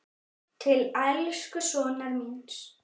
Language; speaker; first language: Icelandic; native; Icelandic